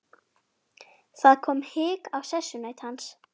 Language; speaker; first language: Icelandic; native; Icelandic